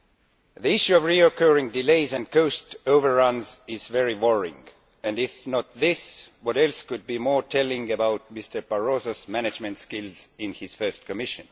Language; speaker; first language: English; non-native, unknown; Estonian